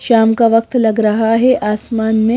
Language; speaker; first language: Hindi; native; Hindi